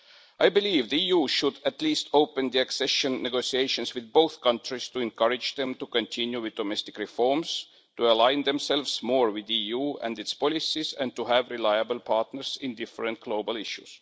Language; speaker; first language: English; non-native, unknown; Estonian